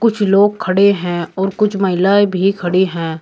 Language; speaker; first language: Hindi; native; Hindi